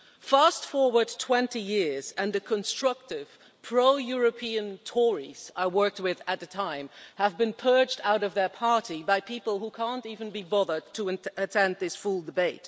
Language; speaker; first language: English; non-native, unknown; Dutch